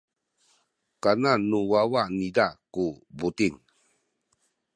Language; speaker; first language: Sakizaya; native; Sakizaya